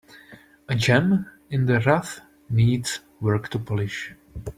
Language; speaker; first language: English; non-native, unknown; Czech